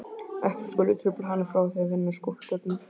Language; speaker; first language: Icelandic; native; Icelandic